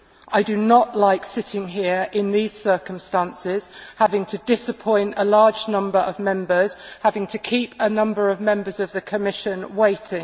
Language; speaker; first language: English; native; English